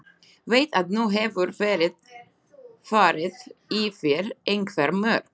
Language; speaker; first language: Icelandic; non-native, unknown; Slovak